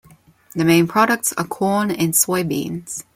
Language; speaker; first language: English; non-native, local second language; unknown